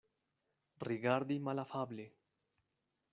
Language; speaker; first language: Esperanto; non-native, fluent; Spanish